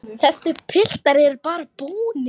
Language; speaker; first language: Icelandic; non-native, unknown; Polish